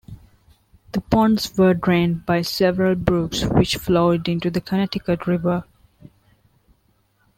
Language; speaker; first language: English; non-native, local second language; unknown